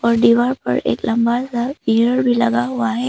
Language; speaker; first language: Hindi; early bilingual, other home language; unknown